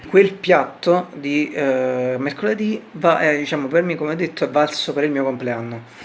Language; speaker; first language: Italian; native; Italian